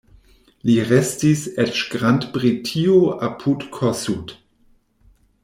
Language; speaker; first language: Esperanto; non-native, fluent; German